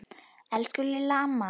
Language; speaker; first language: Icelandic; native; Icelandic